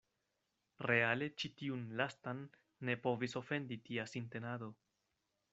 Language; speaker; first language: Esperanto; non-native, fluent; Spanish